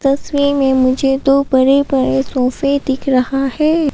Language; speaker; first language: Hindi; non-native, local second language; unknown